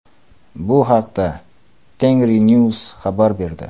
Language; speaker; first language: Uzbek; non-native, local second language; Kara-Kalpak